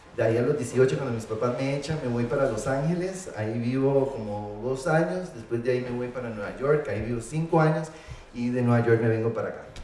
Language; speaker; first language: Spanish; early bilingual, heritage; Spanish